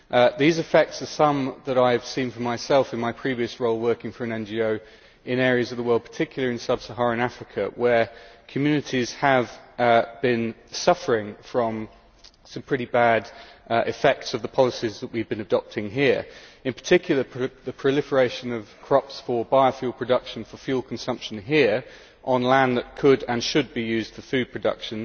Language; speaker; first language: English; native; English